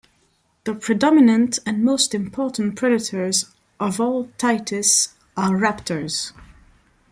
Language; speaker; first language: English; non-native, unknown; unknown